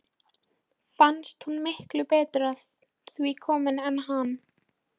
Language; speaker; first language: Icelandic; non-native, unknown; Polish